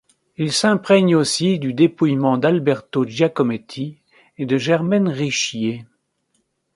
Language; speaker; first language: French; native; French